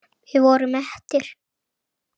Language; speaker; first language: Icelandic; native; Icelandic